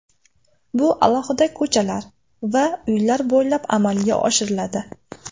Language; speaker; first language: Uzbek; native; Uzbek